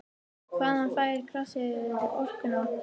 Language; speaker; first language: Icelandic; native; Icelandic